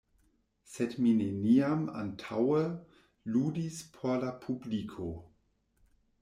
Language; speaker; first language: Esperanto; non-native, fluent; German